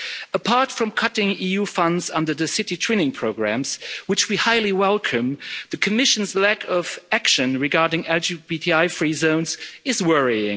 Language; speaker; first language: English; non-native, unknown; Luxembourgish